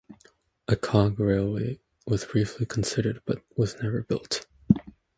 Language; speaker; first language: English; native; English